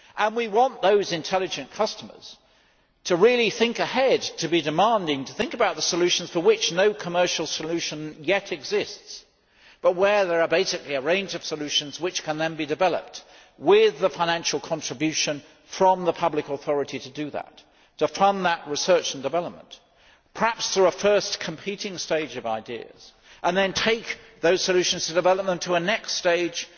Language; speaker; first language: English; native; English